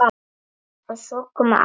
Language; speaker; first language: Icelandic; native; Icelandic